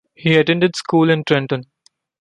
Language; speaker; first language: English; non-native, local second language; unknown